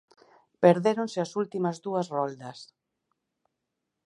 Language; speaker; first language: Galician; native; Galician